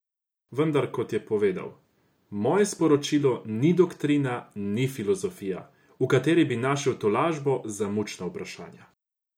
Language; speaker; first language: Slovenian; non-native, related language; Croatian